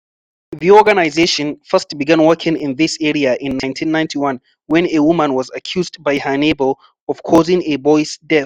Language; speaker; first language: English; non-native, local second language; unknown